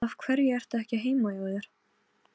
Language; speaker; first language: Icelandic; non-native, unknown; Polish